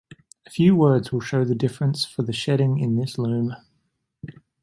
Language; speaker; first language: English; native; English